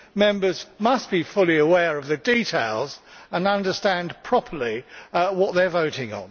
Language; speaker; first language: English; native; English